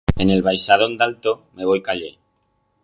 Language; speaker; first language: Aragonese; non-native, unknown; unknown